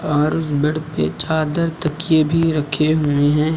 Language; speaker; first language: Hindi; native; Hindi